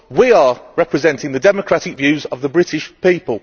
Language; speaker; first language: English; native; English